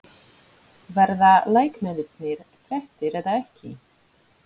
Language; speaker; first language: Icelandic; non-native, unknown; Polish